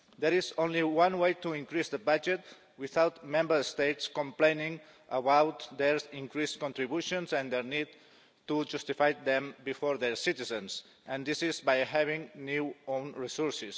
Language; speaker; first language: English; non-native, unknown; Catalan